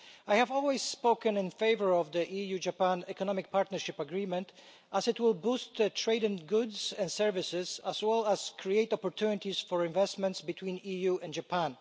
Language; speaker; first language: English; non-native, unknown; Polish